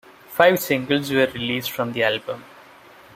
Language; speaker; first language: English; non-native, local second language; Malayalam